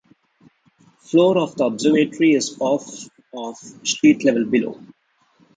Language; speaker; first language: English; non-native, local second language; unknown